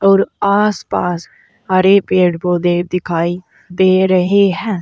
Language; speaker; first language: Hindi; native; Hindi